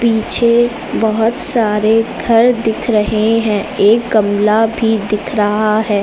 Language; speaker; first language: Hindi; native; Hindi